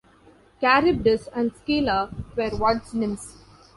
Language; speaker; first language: English; non-native, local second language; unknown